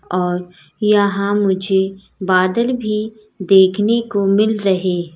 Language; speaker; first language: Hindi; native; Hindi